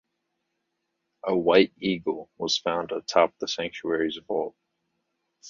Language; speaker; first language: English; native; English